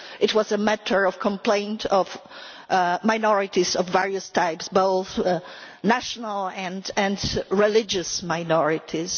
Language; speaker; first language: English; non-native, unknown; Polish